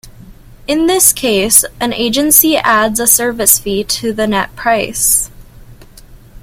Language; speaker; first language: English; native; English